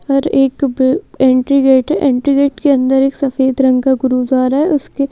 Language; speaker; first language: Hindi; native; Hindi